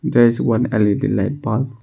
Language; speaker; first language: English; non-native, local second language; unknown